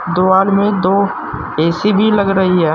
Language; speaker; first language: Hindi; native; Hindi